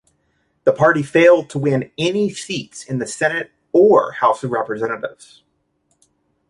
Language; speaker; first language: English; native; English